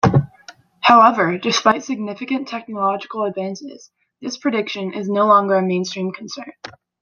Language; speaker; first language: English; native; English